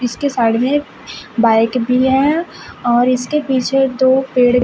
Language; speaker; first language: Hindi; native; Hindi